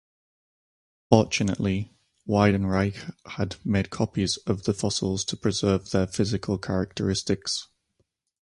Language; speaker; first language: English; native; English